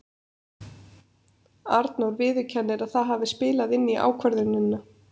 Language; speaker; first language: Icelandic; native; Icelandic